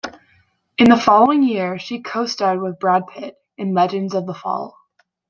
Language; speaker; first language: English; native; English